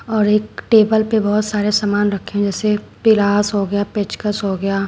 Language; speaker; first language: Hindi; native; Hindi